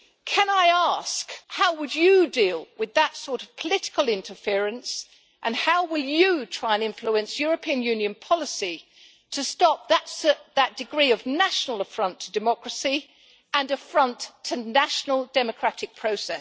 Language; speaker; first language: English; native; English